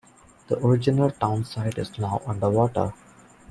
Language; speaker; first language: English; non-native, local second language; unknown